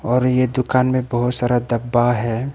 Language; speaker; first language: Hindi; non-native, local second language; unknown